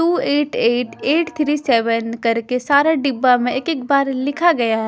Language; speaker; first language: Hindi; non-native, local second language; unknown